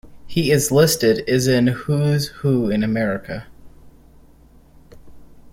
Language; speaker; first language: English; native; English